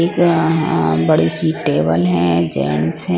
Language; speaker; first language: Hindi; non-native, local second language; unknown